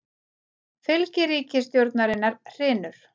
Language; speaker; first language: Icelandic; native; Icelandic